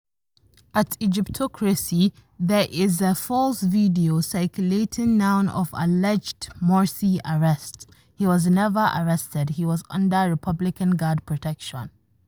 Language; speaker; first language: English; non-native, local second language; Hausa